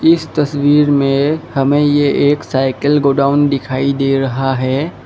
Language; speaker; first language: Hindi; non-native, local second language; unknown